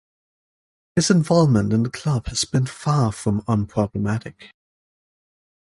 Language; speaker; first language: English; native; English